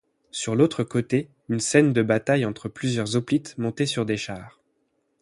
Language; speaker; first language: French; native; French